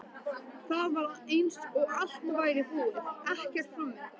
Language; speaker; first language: Icelandic; native; Icelandic